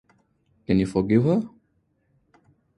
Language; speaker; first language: English; non-native, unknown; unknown